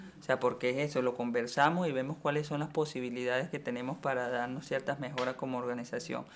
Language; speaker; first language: Spanish; native; Spanish